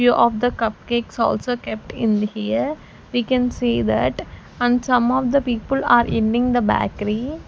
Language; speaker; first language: English; non-native, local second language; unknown